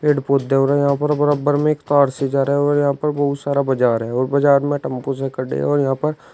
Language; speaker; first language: Hindi; native; Hindi